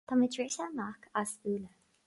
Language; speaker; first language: Irish; non-native, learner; English